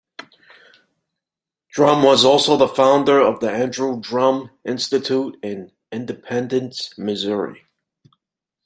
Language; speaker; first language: English; native; English